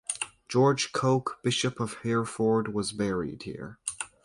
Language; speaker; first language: English; native; English